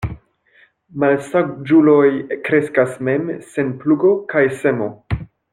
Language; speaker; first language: Esperanto; non-native, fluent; French